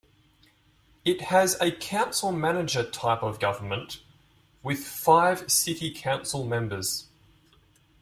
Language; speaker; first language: English; native; English